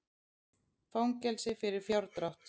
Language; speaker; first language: Icelandic; native; Icelandic